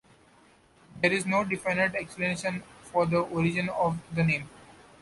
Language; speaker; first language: English; non-native, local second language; Marathi